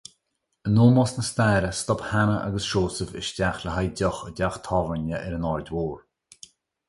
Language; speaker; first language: Irish; native; Irish